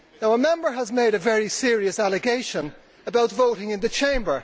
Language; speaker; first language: English; native; English